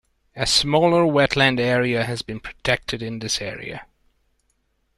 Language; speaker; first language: English; non-native, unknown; Hungarian